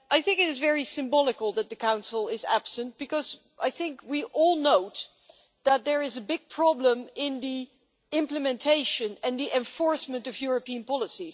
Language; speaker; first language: English; non-native, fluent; Dutch